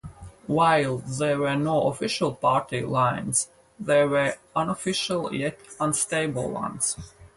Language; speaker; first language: English; non-native, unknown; Latvian